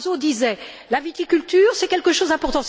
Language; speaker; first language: French; native; French